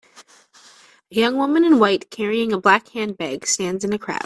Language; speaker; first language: English; native; English